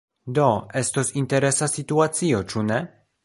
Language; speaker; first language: Esperanto; non-native, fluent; Polish